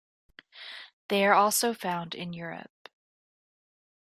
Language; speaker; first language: English; native; English